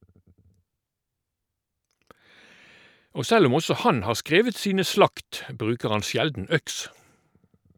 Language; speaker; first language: Norwegian; native; Norwegian